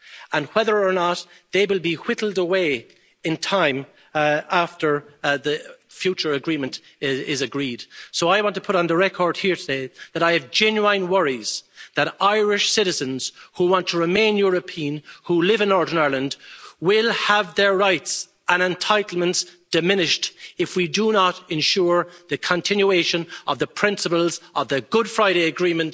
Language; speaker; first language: English; native; English